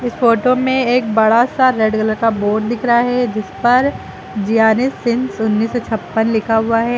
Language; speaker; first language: Hindi; native; Hindi